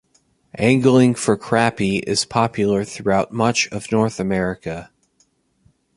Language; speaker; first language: English; native; English